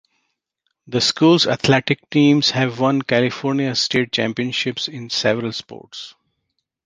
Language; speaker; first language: English; non-native, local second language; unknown